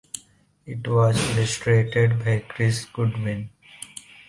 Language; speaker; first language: English; non-native, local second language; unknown